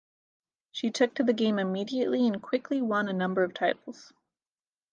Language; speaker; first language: English; native; English